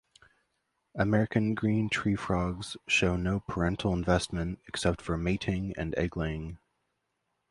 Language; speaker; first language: English; native; English